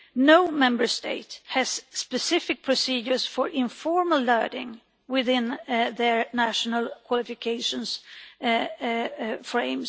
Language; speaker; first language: English; non-native, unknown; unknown